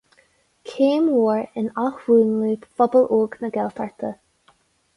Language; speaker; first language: Irish; non-native, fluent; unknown